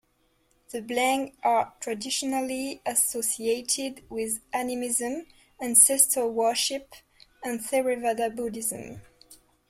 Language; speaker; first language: English; non-native, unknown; French